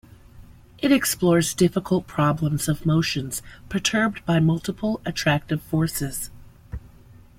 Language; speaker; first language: English; native; English